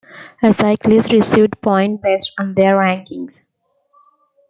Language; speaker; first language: English; non-native, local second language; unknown